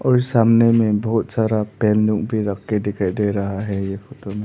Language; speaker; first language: Hindi; non-native, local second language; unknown